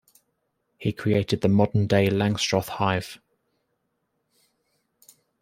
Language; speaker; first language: English; native; English